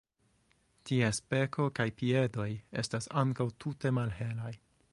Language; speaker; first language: Esperanto; non-native, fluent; English